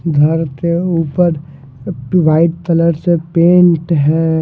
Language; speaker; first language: Hindi; non-native, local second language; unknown